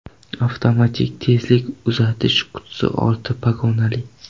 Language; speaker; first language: Uzbek; non-native, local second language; Kara-Kalpak